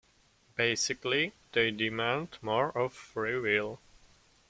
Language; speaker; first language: English; native; English